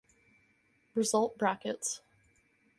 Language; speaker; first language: English; native; English